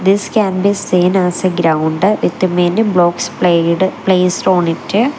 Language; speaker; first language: English; non-native, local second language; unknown